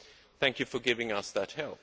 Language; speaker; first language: English; non-native, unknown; Swedish